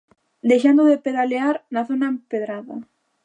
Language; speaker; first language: Galician; native; Galician